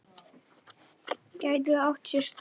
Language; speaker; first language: Icelandic; native; Icelandic